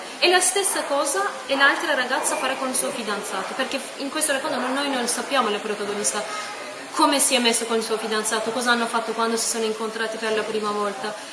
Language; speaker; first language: Italian; non-native, fluent; Turkish